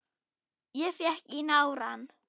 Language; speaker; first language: Icelandic; non-native, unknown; German